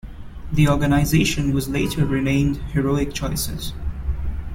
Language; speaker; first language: English; non-native, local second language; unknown